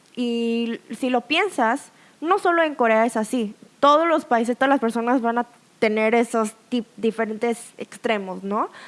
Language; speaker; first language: Spanish; early bilingual, other home language; Korean